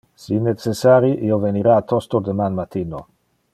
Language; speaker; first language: Interlingua; non-native, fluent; Dutch